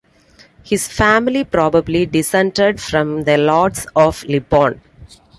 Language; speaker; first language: English; non-native, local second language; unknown